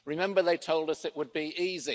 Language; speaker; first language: English; native; English